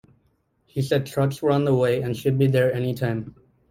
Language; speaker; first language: English; native; English